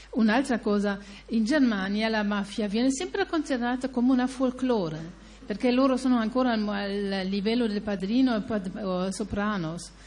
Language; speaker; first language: Italian; non-native, fluent; German